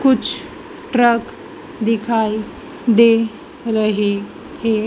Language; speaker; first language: Hindi; native; Hindi